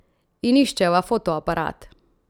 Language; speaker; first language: Slovenian; native; Slovenian